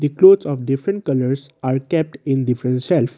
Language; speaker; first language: English; non-native, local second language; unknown